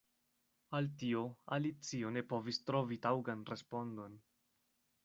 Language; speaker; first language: Esperanto; non-native, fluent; Spanish